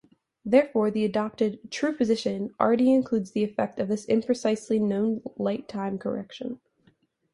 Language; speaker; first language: English; native; English